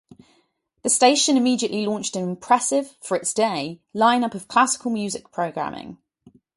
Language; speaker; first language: English; native; English